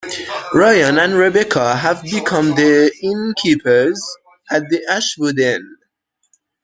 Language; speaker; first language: English; non-native, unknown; Persian